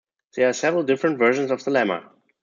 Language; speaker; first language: English; non-native, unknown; German